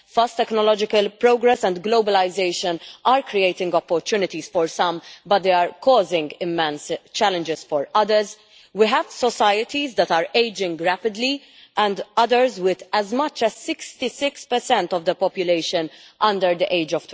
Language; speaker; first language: English; non-native, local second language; Maltese